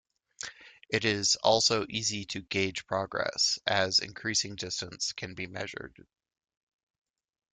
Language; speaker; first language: English; native; English